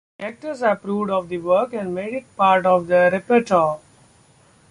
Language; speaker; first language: English; non-native, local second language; Marathi